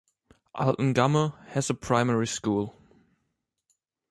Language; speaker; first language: English; non-native, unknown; German